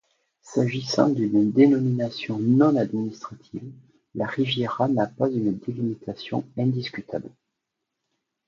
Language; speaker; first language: French; native; French